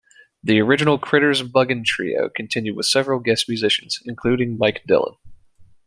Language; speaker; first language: English; native; English